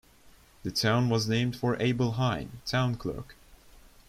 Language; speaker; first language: English; non-native, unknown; Turkish